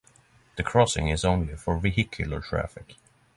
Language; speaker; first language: English; non-native, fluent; Norwegian